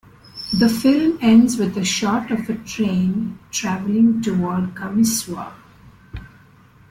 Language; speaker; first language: English; non-native, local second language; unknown